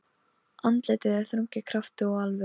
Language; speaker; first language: Icelandic; non-native, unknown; Polish